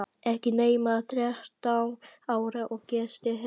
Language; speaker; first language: Icelandic; non-native, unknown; Vietnamese